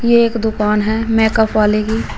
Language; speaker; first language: Hindi; native; Hindi